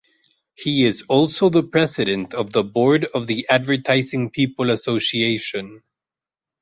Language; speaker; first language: English; non-native, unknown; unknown